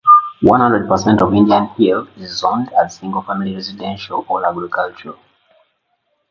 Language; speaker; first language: English; native; English